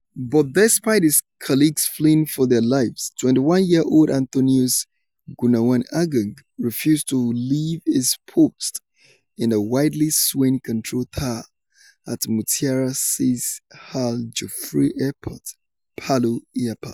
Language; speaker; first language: English; non-native, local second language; Yoruba